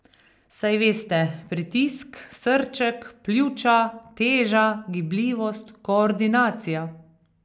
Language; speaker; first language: Slovenian; native; Slovenian